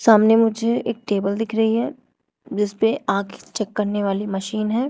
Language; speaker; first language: Hindi; native; Hindi